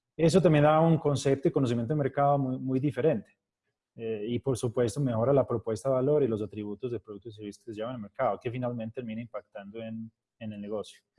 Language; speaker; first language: Spanish; non-native, related language; Portuguese